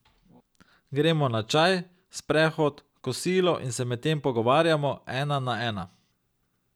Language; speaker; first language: Slovenian; native; Slovenian